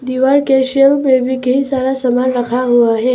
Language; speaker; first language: Hindi; early bilingual, other home language; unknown